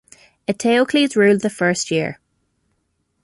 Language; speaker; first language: English; native; English